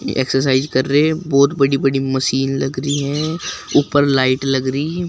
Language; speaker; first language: Hindi; native; Hindi